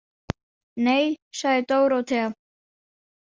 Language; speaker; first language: Icelandic; non-native, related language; Danish